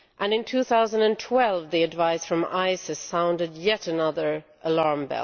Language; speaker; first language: English; non-native, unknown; Swedish